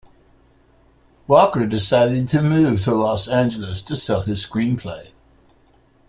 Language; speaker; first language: English; native; English